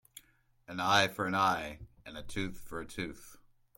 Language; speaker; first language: English; native; English